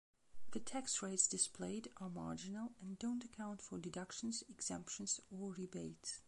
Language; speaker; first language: English; non-native, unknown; Belarusian